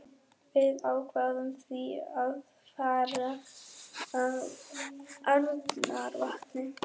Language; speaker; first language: Icelandic; non-native, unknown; German